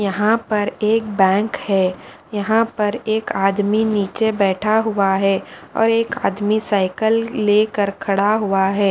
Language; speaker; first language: Hindi; non-native, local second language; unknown